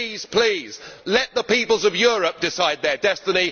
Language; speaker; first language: English; native; English